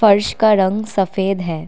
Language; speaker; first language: Hindi; non-native, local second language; Assamese